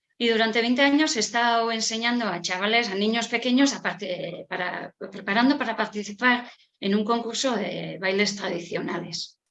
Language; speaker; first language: Spanish; non-native, local second language; Basque